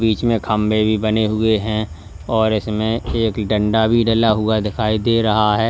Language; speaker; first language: Hindi; native; Hindi